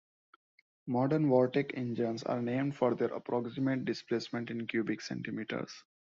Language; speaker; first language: English; non-native, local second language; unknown